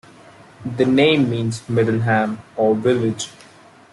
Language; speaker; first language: English; non-native, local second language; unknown